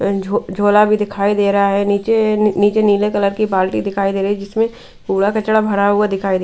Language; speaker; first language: Hindi; native; Hindi